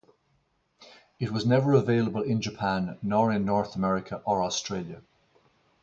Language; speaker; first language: English; native; English